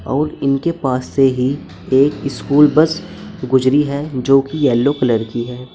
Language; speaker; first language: Hindi; native; Hindi